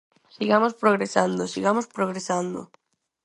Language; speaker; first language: Galician; non-native, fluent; Spanish